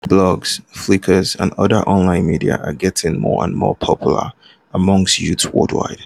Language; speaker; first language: English; non-native, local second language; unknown